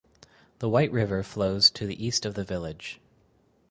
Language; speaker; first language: English; native; English